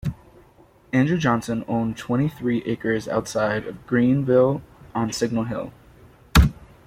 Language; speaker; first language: English; native; English